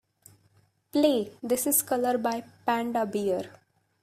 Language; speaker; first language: English; non-native, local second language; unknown